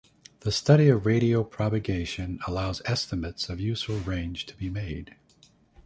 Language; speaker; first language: English; native; English